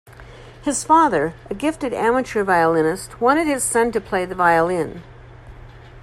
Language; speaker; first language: English; native; English